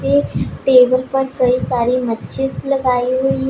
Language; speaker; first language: Hindi; non-native, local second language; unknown